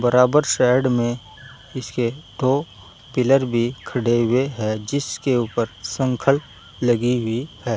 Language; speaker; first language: Hindi; native; Hindi